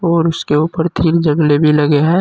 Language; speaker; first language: Hindi; native; Hindi